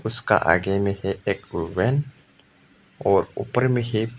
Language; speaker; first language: Hindi; non-native, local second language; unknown